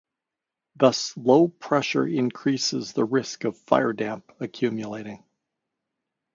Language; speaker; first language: English; native; English